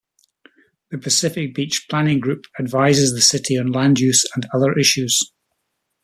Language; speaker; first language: English; native; English